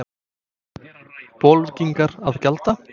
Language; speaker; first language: Icelandic; non-native, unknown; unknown